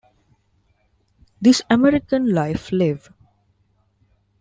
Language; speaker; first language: English; non-native, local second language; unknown